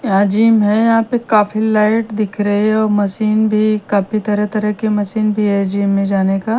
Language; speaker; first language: Hindi; non-native, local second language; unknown